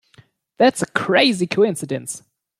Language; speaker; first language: English; non-native, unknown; German